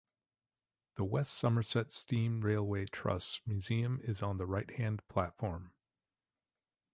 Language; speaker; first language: English; native; English